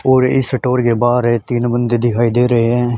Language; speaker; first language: Hindi; native; Hindi